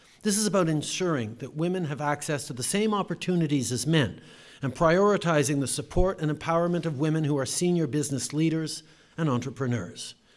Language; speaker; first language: English; early bilingual, other home language; French